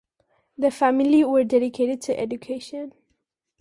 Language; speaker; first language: English; non-native, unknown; Catalan